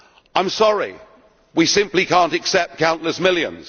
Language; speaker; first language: English; native; English